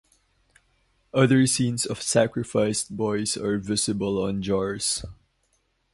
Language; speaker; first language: English; non-native, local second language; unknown